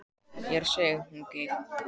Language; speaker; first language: Icelandic; native; Icelandic